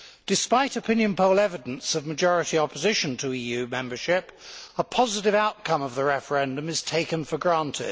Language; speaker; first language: English; native; English